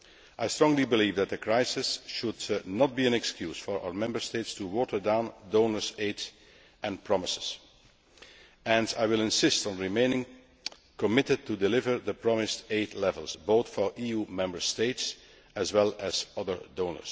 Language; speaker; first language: English; non-native, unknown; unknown